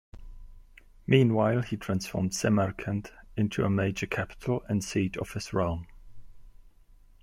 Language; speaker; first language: English; non-native, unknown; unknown